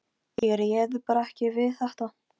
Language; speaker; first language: Icelandic; non-native, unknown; Polish